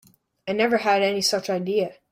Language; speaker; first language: English; native; English